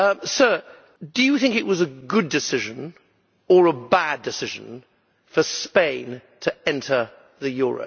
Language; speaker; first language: English; native; English